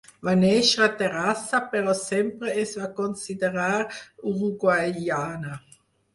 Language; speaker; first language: Catalan; non-native, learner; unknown